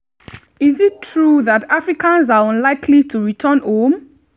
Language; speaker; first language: English; non-native, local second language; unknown